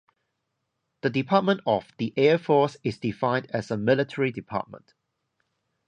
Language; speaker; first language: English; non-native, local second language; Cantonese